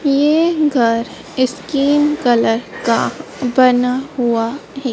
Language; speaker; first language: Hindi; native; Hindi